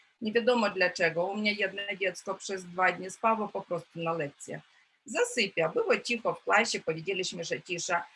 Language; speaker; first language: Polish; non-native, related language; Ukrainian